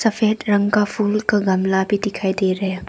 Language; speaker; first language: Hindi; non-native, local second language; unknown